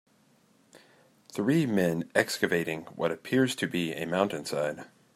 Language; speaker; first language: English; native; English